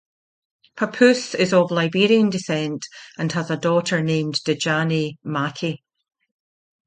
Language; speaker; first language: English; native; English